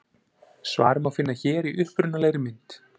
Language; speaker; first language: Icelandic; native; Icelandic